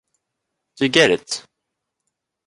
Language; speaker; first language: English; non-native, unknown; French